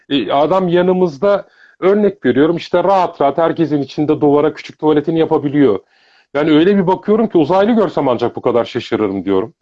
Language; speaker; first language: Turkish; early bilingual, heritage; Turkish